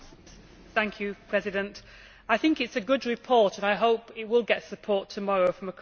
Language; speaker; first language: English; native; English